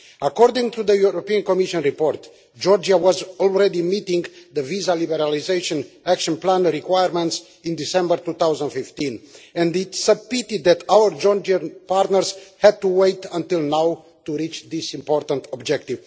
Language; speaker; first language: English; non-native, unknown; Romanian